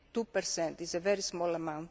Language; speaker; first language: English; non-native, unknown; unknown